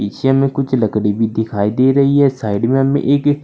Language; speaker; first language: Hindi; native; Hindi